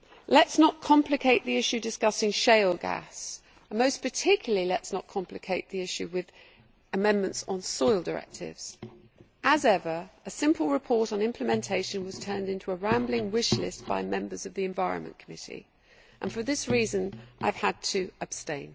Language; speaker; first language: English; native; English